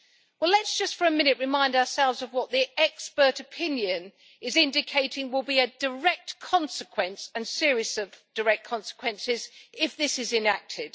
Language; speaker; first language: English; native; English